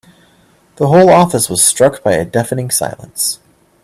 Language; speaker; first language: English; native; English